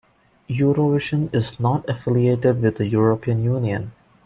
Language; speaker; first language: English; non-native, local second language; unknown